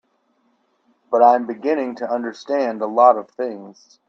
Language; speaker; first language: English; native; English